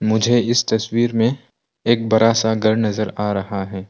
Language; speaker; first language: Hindi; non-native, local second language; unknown